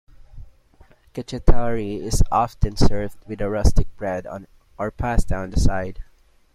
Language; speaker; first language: English; non-native, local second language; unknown